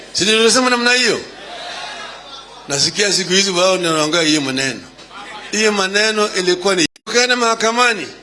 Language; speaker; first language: Swahili; non-native, local second language; Luo (Kenya and Tanzania)